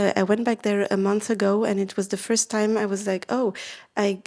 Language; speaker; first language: English; non-native, fluent; Vietnamese